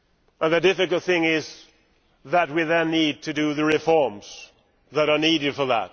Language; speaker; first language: English; non-native, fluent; Swedish